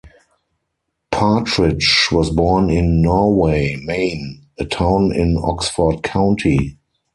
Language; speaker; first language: English; non-native, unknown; German